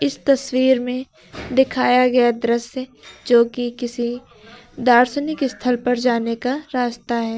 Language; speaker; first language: Hindi; native; Hindi